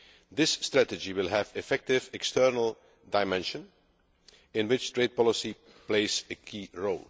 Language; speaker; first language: English; non-native, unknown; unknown